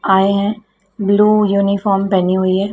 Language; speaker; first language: Hindi; native; Hindi